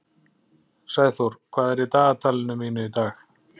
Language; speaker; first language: Icelandic; native; Icelandic